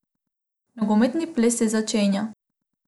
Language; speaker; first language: Slovenian; non-native, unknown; Macedonian